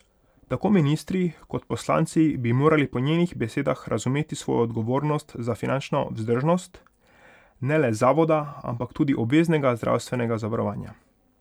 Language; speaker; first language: Slovenian; non-native, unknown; Hungarian